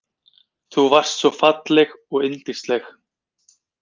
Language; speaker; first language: Icelandic; native; Icelandic